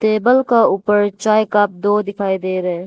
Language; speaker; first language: Hindi; non-native, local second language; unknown